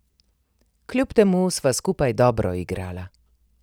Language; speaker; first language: Slovenian; native; Slovenian